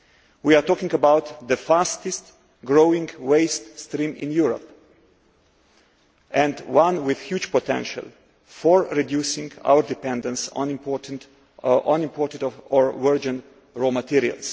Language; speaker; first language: English; non-native, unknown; Slovenian